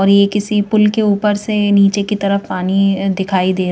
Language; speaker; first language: Hindi; native; Hindi